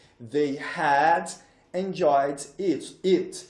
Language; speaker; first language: English; non-native, fluent; Portuguese